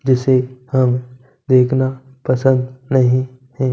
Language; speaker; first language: Hindi; non-native, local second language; Punjabi